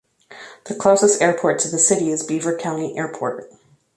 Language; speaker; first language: English; native; English